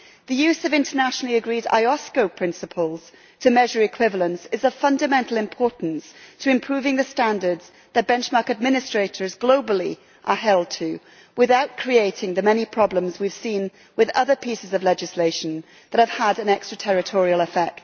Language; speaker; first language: English; native; English